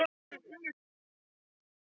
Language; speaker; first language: Icelandic; non-native, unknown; English